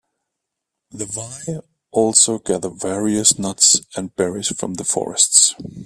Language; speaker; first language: English; native; English